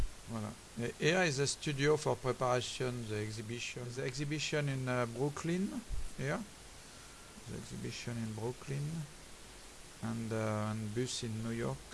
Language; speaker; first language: English; non-native, learner; French